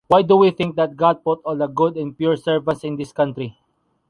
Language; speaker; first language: English; non-native, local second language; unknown